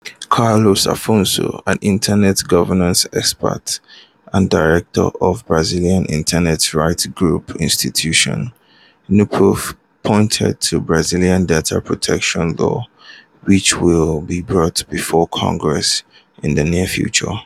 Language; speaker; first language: English; non-native, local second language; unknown